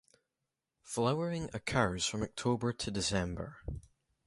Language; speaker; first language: English; native; English